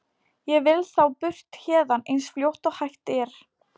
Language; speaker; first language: Icelandic; non-native, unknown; Polish